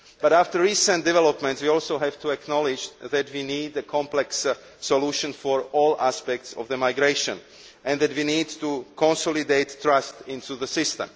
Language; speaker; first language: English; non-native, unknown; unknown